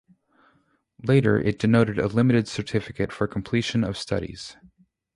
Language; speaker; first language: English; native; English